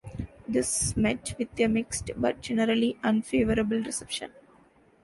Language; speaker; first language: English; non-native, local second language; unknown